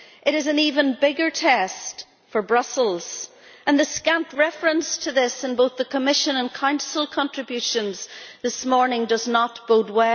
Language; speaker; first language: English; native; English